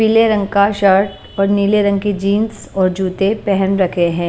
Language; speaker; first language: Hindi; non-native, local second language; Punjabi